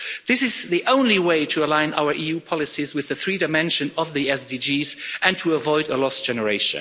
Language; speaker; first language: English; non-native, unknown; Luxembourgish